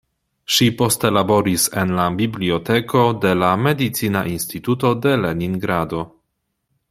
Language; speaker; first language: Esperanto; non-native, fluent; Polish